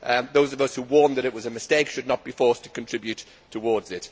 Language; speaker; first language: English; native; English